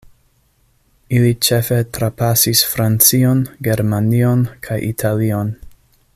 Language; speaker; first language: Esperanto; non-native, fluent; English